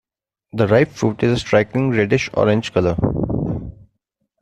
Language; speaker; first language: English; non-native, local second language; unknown